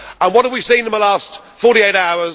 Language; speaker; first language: English; native; English